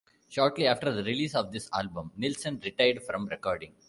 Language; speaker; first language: English; non-native, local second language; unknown